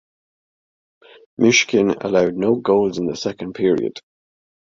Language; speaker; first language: English; native; English